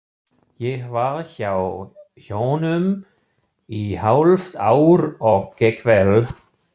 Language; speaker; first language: Icelandic; non-native, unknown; German